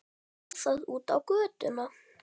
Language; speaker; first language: Icelandic; native; Icelandic